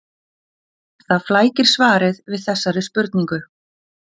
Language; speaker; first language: Icelandic; native; Icelandic